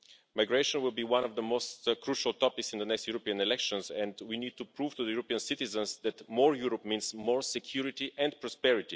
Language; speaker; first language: English; non-native, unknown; Bulgarian